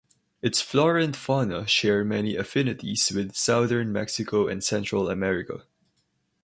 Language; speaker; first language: English; non-native, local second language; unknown